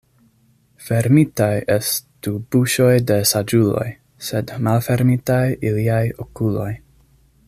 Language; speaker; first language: Esperanto; non-native, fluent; English